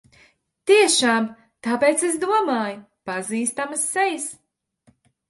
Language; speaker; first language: Latvian; native; Latvian